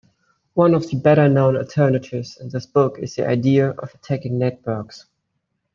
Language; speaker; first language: English; native; English